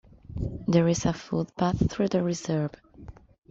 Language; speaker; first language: English; non-native, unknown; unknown